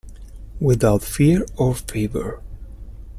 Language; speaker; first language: English; non-native, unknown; Italian